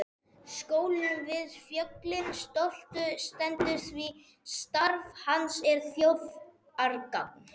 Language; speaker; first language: Icelandic; non-native, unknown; Spanish